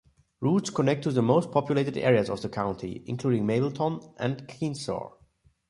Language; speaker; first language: English; non-native, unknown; German